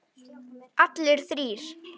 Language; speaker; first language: Icelandic; native; Icelandic